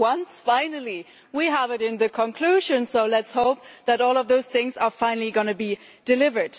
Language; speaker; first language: English; non-native, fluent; German